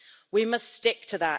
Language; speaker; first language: English; native; English